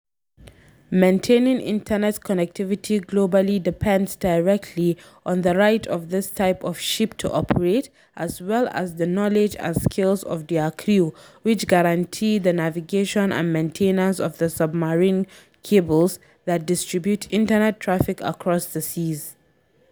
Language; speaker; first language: English; non-native, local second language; Hausa